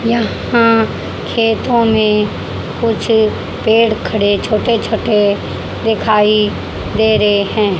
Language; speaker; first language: Hindi; native; Hindi